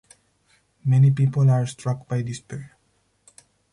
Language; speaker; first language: English; non-native, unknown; Spanish